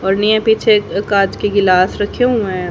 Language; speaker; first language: Hindi; native; Hindi